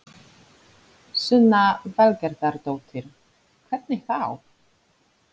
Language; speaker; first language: Icelandic; non-native, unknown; Polish